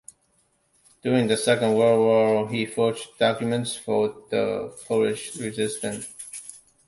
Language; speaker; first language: English; non-native, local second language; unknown